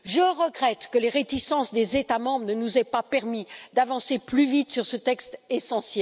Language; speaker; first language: French; native; French